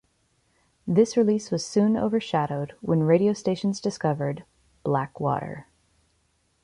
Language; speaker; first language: English; native; English